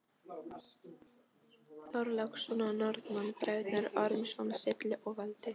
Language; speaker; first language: Icelandic; non-native, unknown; Polish